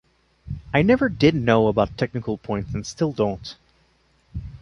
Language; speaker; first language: English; non-native, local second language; French